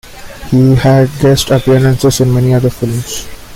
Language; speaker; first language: English; non-native, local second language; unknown